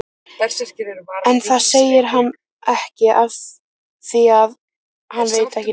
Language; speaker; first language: Icelandic; native; Icelandic